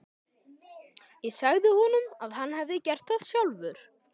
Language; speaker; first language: Icelandic; native; Icelandic